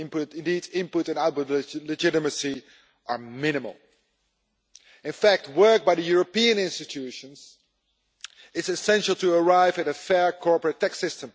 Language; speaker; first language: English; non-native, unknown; Dutch